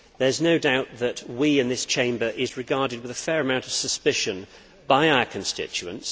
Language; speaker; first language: English; native; English